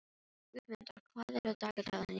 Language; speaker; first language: Icelandic; non-native, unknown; Filipino